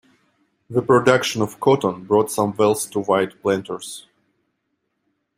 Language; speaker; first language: English; non-native, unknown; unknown